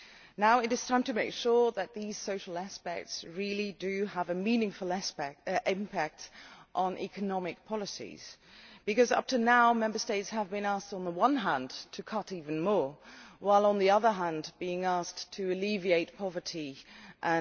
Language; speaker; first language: English; non-native, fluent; Dutch